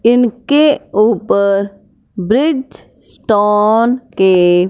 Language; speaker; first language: Hindi; non-native, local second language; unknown